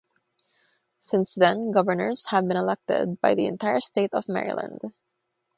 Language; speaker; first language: English; non-native, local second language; Filipino